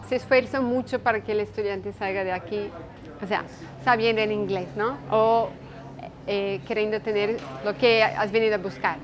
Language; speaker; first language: Spanish; non-native, related language; Portuguese